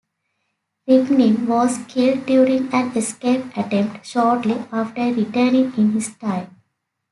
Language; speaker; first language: English; native; English